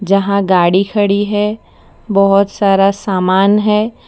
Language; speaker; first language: Hindi; non-native, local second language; Gujarati